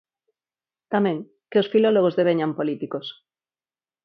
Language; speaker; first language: Galician; non-native, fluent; Spanish